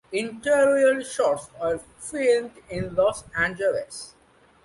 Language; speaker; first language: English; non-native, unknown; Bangla